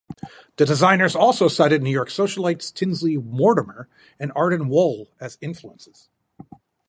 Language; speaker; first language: English; native; English